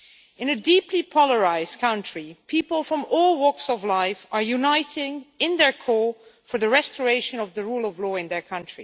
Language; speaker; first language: English; non-native, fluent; Dutch